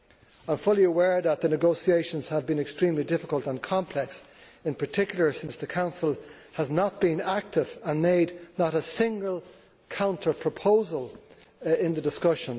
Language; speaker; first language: English; native; English